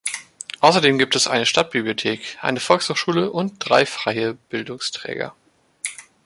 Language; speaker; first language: German; native; German